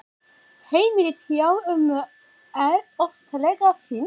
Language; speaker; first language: Icelandic; non-native, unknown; Turkish